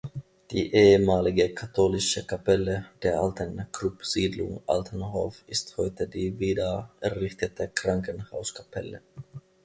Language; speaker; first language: German; non-native, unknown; Finnish